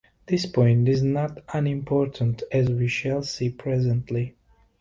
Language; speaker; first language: English; native; English